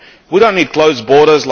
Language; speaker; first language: English; non-native, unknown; Lithuanian